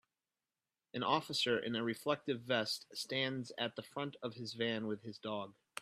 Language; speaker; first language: English; native; English